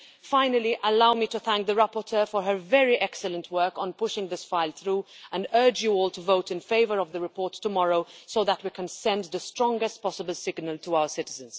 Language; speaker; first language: English; non-native, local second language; Maltese